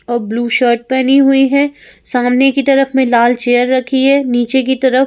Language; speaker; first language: Hindi; native; Hindi